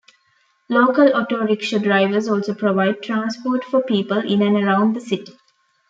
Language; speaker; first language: English; non-native, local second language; Tamil